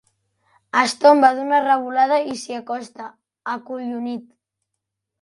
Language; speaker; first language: Catalan; native; Catalan